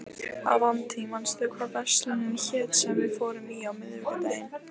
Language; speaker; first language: Icelandic; non-native, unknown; Lithuanian